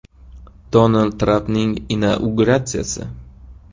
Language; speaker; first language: Uzbek; native; Uzbek